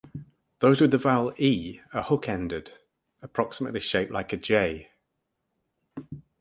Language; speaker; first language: English; native; English